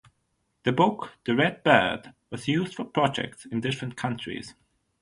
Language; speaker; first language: English; non-native, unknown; German